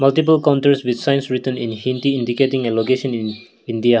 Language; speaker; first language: English; non-native, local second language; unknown